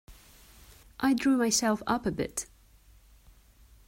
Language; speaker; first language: English; non-native, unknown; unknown